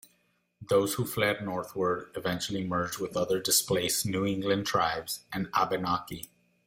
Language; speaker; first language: English; non-native, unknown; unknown